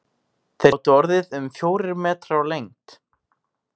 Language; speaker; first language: Icelandic; native; Icelandic